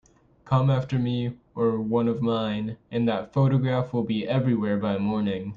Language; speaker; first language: English; native; English